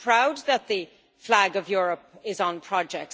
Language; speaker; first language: English; native; English